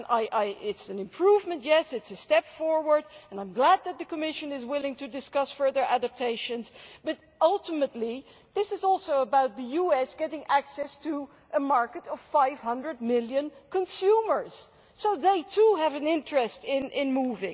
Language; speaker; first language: English; non-native, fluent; Dutch